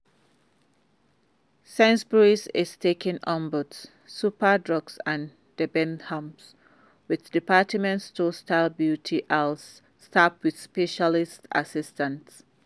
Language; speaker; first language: English; non-native, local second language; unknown